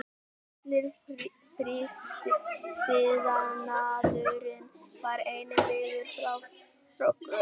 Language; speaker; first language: Icelandic; native; Icelandic